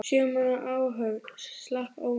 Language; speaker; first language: Icelandic; native; Icelandic